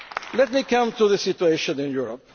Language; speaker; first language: English; non-native, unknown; German